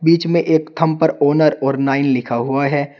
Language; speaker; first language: Hindi; native; Hindi